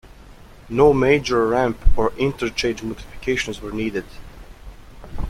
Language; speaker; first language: English; native; English